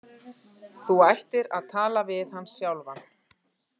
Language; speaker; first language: Icelandic; native; Icelandic